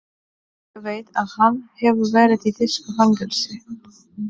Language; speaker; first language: Icelandic; non-native, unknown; Polish